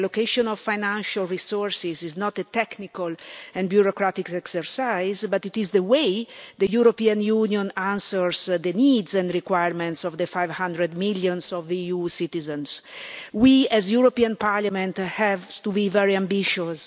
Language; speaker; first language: English; non-native, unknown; Italian